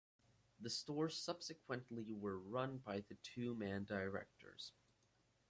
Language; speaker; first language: English; native; English